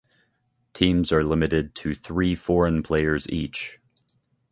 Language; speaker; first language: English; native; English